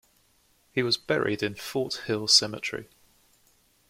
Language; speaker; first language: English; native; English